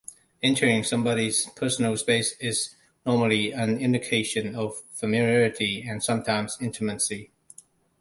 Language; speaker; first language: English; non-native, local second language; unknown